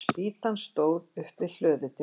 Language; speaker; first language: Icelandic; native; Icelandic